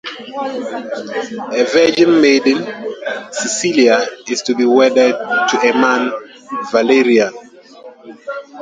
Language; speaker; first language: English; non-native, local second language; Dagbani